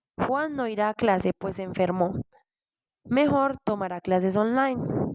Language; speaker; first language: Spanish; non-native, learner; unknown